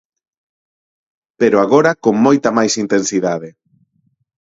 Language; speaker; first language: Galician; non-native, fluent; Spanish